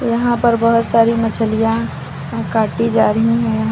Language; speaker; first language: Hindi; native; Hindi